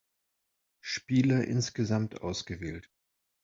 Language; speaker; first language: German; non-native, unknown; Spanish